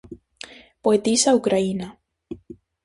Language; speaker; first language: Galician; native; Galician